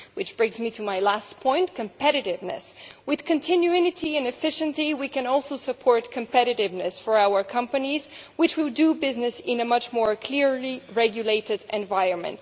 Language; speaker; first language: English; non-native, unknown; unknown